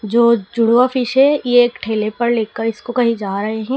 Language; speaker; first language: Hindi; native; Hindi